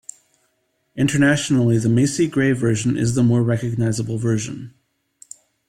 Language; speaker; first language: English; native; English